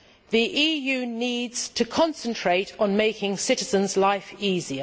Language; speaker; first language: English; native; English